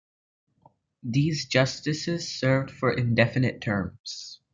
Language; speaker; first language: English; native; English